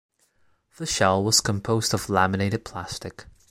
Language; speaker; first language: English; non-native, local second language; Cantonese